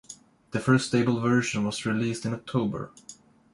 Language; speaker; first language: English; non-native, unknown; Swedish